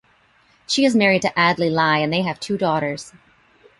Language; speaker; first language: English; native; English